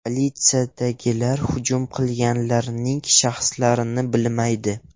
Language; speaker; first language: Uzbek; non-native, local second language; Russian